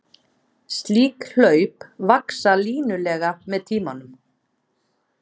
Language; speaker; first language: Icelandic; native; Icelandic